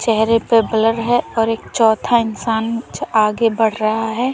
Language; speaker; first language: Hindi; native; Hindi